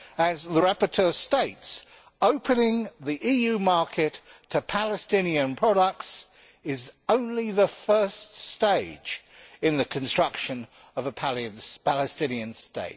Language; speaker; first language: English; native; English